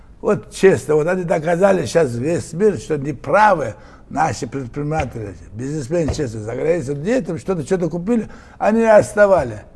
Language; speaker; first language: Russian; non-native, local second language; Uzbek